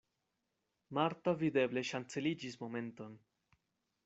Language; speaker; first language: Esperanto; non-native, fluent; Spanish